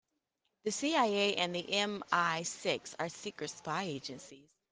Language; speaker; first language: English; native; English